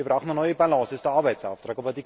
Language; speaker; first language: German; native; German